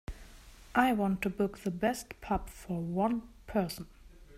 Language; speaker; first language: English; non-native, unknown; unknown